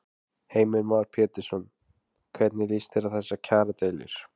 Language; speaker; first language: Icelandic; native; Icelandic